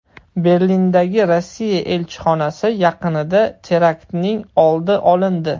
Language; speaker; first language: Uzbek; non-native, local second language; Russian